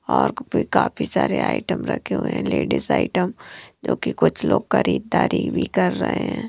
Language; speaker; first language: Hindi; non-native, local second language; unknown